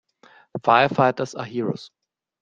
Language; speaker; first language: English; non-native, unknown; German